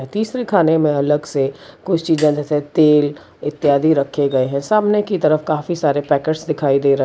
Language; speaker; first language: Hindi; non-native, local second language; Gujarati